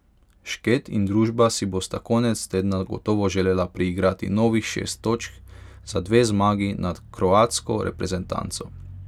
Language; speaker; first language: Slovenian; non-native, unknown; Hungarian